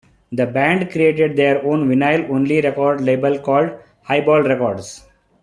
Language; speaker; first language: English; non-native, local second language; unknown